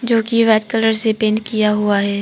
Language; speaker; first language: Hindi; non-native, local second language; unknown